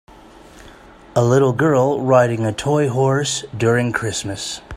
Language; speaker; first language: English; native; English